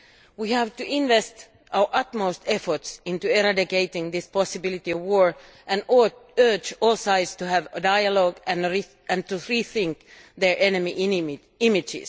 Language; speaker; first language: English; non-native, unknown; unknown